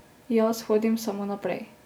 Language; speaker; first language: Slovenian; native; Slovenian